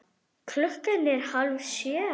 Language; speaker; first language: Icelandic; non-native, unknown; Arabic